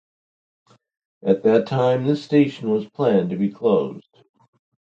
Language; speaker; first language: English; native; English